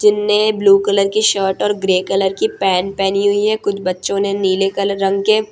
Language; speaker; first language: Hindi; non-native, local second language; Gujarati